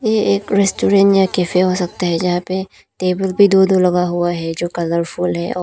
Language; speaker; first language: Hindi; non-native, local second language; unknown